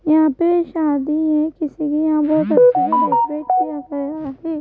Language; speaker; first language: Hindi; native; Hindi